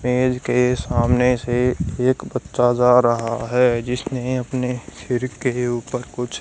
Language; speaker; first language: Hindi; native; Hindi